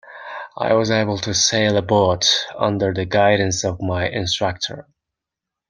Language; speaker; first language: English; non-native, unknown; Mongolian